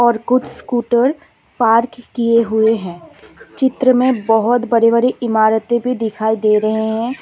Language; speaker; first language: Hindi; non-native, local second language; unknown